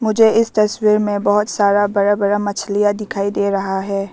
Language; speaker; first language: Hindi; non-native, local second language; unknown